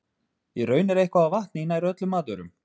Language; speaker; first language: Icelandic; native; Icelandic